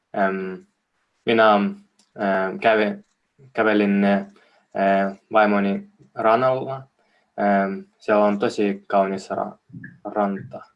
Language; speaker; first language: Finnish; non-native, learner; Russian